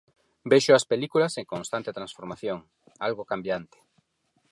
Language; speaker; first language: Galician; non-native, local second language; Spanish